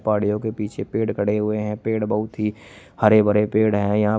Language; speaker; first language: Hindi; native; Hindi